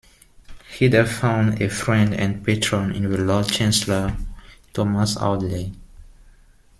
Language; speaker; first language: English; non-native, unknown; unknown